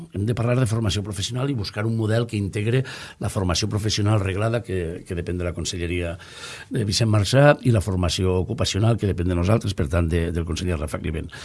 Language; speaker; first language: Catalan; native; Catalan